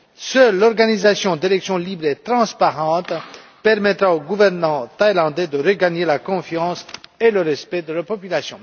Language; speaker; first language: French; non-native, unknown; Romanian